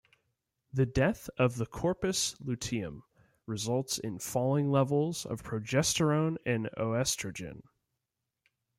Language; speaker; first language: English; native; English